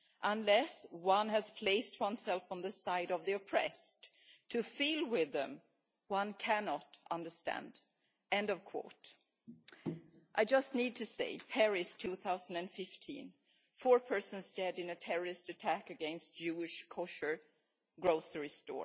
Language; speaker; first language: English; non-native, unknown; Swedish